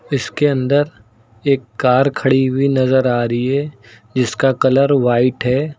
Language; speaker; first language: Hindi; native; Hindi